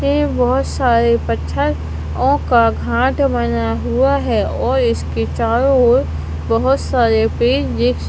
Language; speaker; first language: Hindi; non-native, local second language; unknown